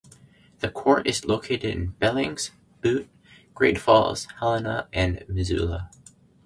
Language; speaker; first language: English; native; English